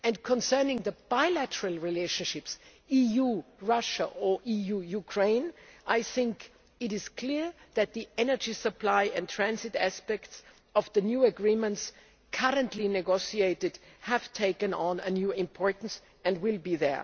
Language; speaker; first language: English; native; English